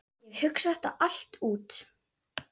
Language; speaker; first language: Icelandic; native; Icelandic